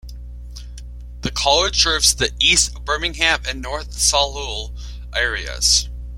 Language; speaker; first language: English; native; English